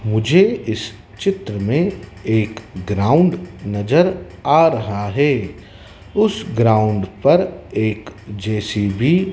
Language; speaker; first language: Hindi; native; Hindi